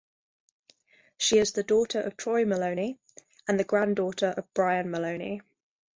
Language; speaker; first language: English; native; English